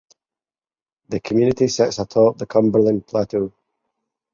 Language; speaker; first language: English; native; English